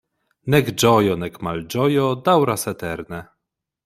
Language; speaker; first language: Esperanto; non-native, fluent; Polish